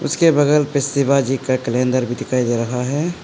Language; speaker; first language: Hindi; non-native, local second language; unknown